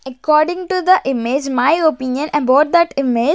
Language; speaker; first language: English; non-native, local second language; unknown